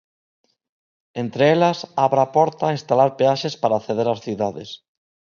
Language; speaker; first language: Galician; non-native, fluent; Spanish